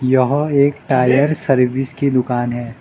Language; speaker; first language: Hindi; non-native, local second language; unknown